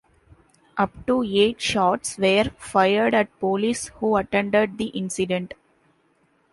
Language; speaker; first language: English; non-native, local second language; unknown